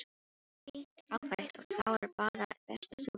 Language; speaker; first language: Icelandic; non-native, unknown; Filipino